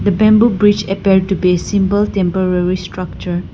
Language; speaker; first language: English; non-native, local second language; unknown